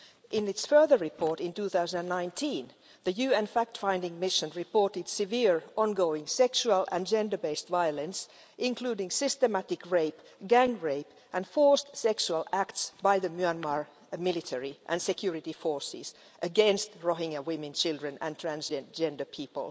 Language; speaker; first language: English; non-native, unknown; Finnish